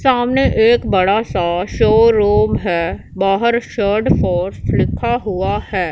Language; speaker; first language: Hindi; non-native, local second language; Punjabi